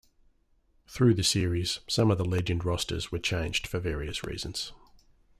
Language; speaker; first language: English; native; English